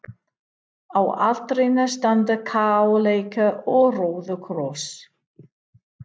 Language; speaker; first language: Icelandic; non-native, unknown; English